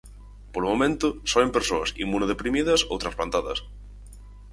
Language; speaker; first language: Galician; native; Galician